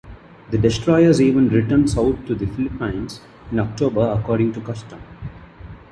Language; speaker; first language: English; non-native, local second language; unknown